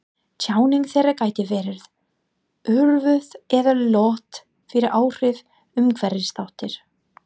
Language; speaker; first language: Icelandic; non-native, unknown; English